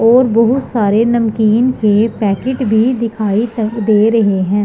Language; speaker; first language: Hindi; non-native, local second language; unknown